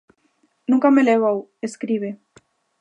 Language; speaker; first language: Galician; native; Galician